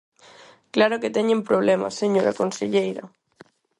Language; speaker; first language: Galician; non-native, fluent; Spanish